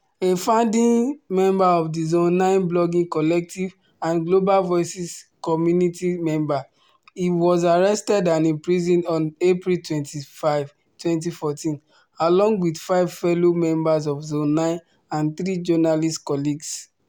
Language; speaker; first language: English; non-native, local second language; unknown